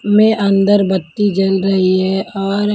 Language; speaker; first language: Hindi; non-native, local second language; Punjabi